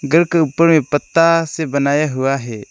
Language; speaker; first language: Hindi; non-native, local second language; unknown